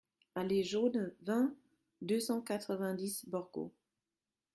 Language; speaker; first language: French; non-native, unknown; German